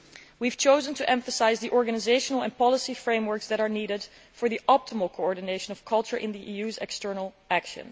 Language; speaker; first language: English; non-native, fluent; Dutch